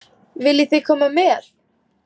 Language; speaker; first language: Icelandic; native; Icelandic